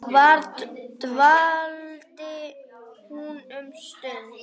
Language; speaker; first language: Icelandic; native; Icelandic